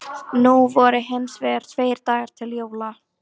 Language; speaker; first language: Icelandic; non-native, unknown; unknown